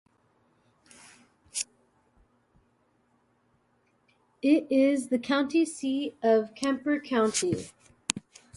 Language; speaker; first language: English; native; English